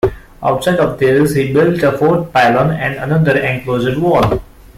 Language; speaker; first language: English; non-native, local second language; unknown